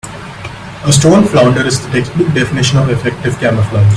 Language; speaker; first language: English; non-native, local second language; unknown